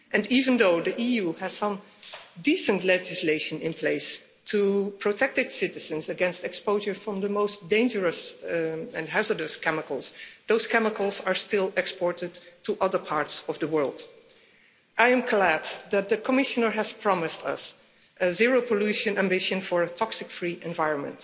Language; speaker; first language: English; non-native, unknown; Dutch